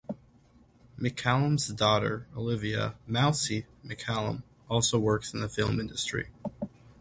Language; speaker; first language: English; native; English